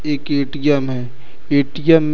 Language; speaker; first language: Hindi; native; Hindi